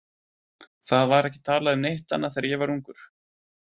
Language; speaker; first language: Icelandic; native; Icelandic